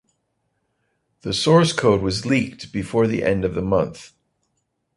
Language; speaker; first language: English; native; English